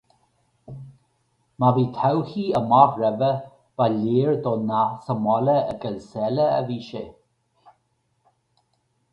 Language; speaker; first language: Irish; native; Irish